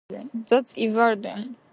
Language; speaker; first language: English; non-native, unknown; Japanese